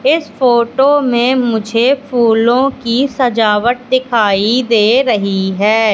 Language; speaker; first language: Hindi; native; Hindi